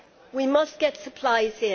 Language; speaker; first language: English; native; English